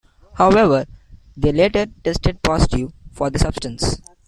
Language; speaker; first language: English; non-native, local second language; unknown